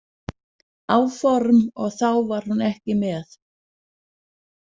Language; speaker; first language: Icelandic; non-native, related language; Danish